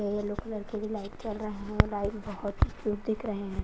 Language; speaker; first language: Hindi; non-native, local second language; Punjabi